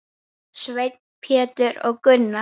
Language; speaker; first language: Icelandic; native; Icelandic